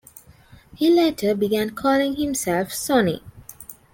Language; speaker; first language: English; non-native, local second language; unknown